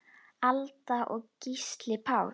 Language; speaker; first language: Icelandic; native; Icelandic